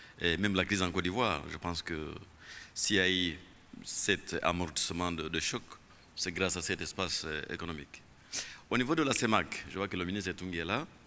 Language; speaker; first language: French; non-native, local second language; Kinyarwanda